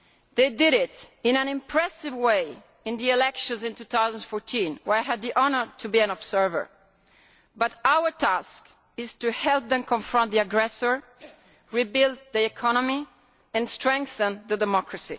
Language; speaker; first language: English; non-native, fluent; Italian